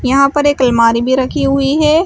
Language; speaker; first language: Hindi; native; Hindi